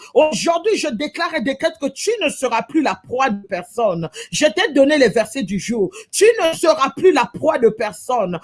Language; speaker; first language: French; non-native, local second language; Lingala